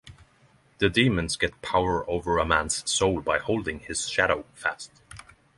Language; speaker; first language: English; non-native, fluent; Norwegian